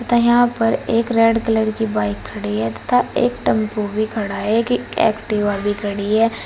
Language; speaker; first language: Hindi; native; Hindi